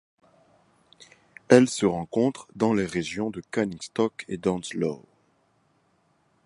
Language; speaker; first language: French; non-native, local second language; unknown